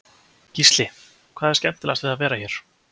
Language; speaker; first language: Icelandic; native; Icelandic